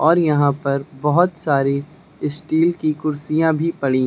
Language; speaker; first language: Hindi; native; Hindi